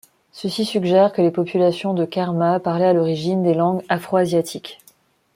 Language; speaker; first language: French; non-native, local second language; Malagasy